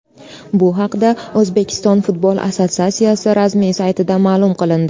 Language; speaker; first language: Uzbek; native; Uzbek